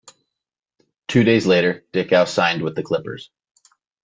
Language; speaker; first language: English; native; English